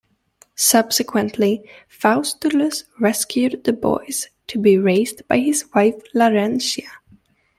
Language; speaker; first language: English; native; English